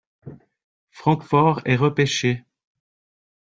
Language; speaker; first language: French; native; French